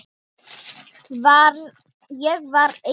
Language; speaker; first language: Icelandic; non-native, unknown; Thai